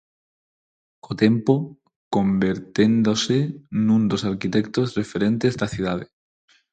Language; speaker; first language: Galician; non-native, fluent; Spanish